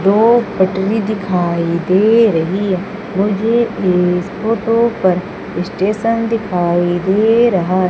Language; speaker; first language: Hindi; native; Hindi